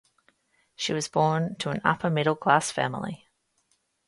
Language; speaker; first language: English; native; English